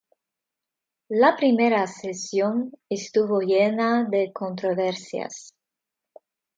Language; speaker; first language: Spanish; non-native, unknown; Russian